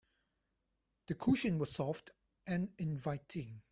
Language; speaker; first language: English; non-native, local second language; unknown